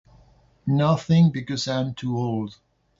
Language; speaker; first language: English; non-native, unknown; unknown